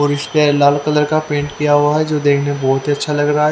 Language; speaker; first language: Hindi; native; Hindi